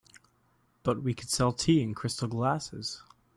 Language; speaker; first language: English; native; English